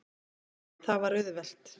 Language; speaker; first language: Icelandic; native; Icelandic